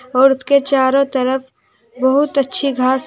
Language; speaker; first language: Hindi; native; Hindi